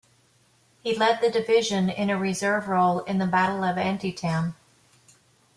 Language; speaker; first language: English; native; English